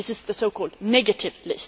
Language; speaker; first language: English; non-native, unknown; Swedish